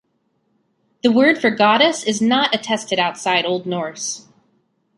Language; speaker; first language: English; native; English